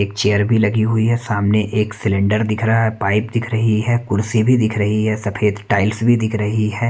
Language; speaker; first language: Hindi; native; Hindi